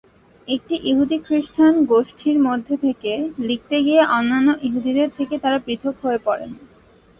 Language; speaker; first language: Bangla; native; Bangla